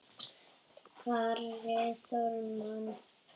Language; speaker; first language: Icelandic; native; Icelandic